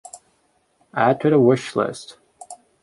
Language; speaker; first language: English; native; English